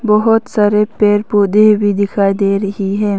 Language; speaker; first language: Hindi; non-native, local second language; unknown